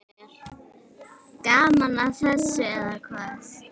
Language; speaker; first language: Icelandic; native; Icelandic